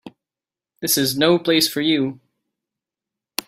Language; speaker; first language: English; native; English